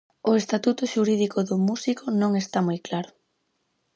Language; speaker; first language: Galician; native; Galician